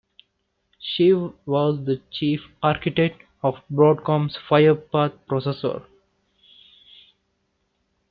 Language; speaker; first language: English; non-native, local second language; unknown